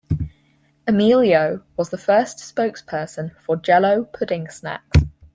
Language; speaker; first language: English; native; English